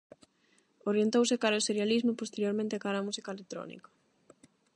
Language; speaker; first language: Galician; non-native, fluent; Spanish